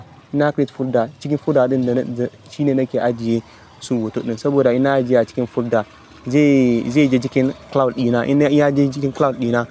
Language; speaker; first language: Hausa; non-native, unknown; Yoruba